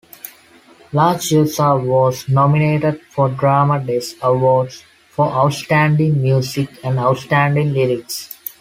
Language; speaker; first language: English; non-native, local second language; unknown